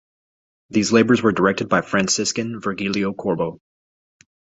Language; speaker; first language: English; native; English